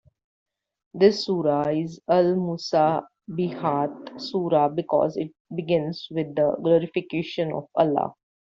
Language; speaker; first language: English; non-native, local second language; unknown